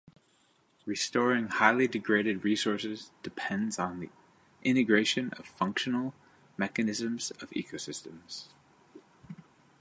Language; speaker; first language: English; native; English